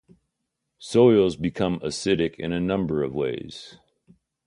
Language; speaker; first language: English; native; English